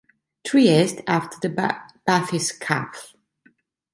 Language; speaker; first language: English; non-native, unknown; Italian